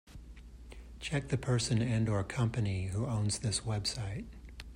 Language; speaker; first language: English; native; English